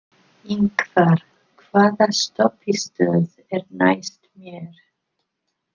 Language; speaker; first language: Icelandic; non-native, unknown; English